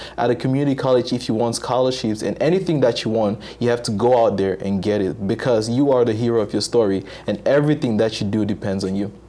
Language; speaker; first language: English; non-native, local second language; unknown